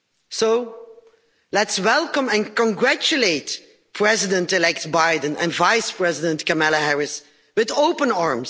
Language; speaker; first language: English; non-native, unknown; Dutch